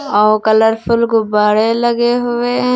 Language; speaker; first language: Hindi; native; Hindi